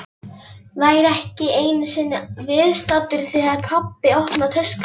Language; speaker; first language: Icelandic; non-native, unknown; Polish